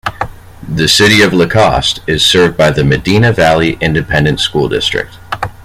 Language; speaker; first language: English; native; English